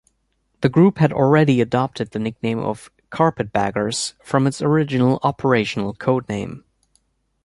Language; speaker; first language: English; native; English